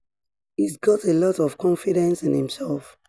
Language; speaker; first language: English; non-native, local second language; Yoruba